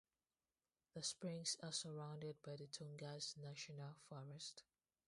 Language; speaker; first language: English; non-native, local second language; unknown